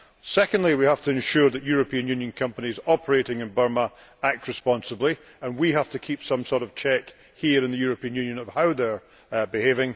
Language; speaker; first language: English; native; English